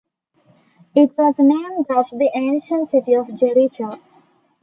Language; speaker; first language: English; non-native, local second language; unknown